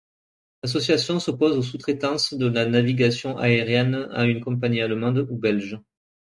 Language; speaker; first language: French; native; French